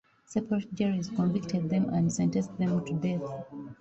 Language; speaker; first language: English; non-native, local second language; Ganda